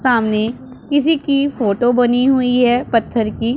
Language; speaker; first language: Hindi; non-native, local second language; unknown